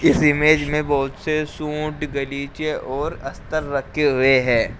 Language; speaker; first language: Hindi; native; Hindi